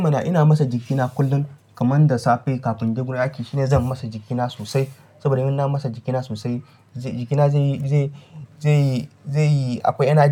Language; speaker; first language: Hausa; non-native, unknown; Yoruba